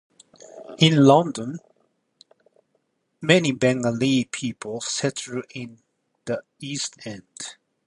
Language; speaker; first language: English; non-native, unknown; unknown